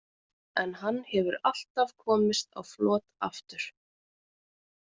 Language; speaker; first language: Icelandic; native; Icelandic